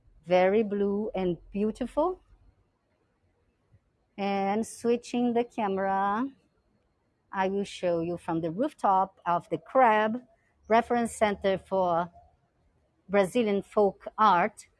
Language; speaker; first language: English; non-native, fluent; Portuguese